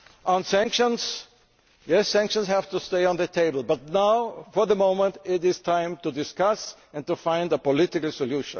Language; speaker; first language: English; non-native, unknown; German